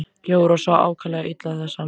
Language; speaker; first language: Icelandic; native; Icelandic